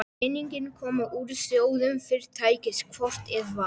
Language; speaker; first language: Icelandic; non-native, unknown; Polish